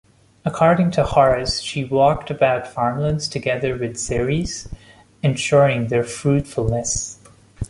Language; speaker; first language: English; non-native, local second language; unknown